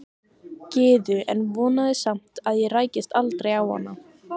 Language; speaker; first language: Icelandic; native; Icelandic